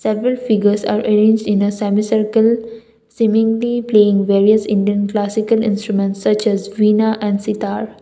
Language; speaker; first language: English; non-native, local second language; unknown